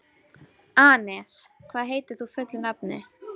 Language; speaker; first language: Icelandic; native; Icelandic